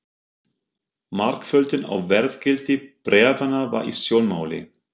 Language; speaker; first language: Icelandic; non-native, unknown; German